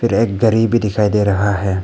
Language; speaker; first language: Hindi; non-native, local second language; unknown